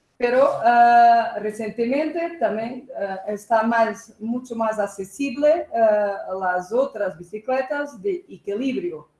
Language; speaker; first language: Spanish; non-native, related language; Portuguese